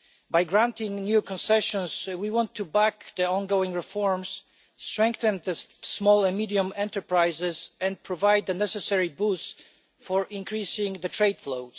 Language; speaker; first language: English; non-native, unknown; Polish